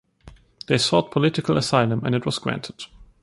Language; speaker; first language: English; non-native, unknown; German